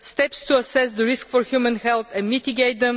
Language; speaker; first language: English; non-native, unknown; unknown